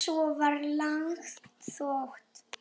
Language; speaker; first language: Icelandic; non-native, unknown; Polish